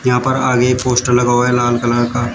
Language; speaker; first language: Hindi; native; Hindi